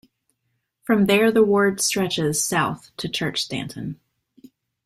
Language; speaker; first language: English; native; English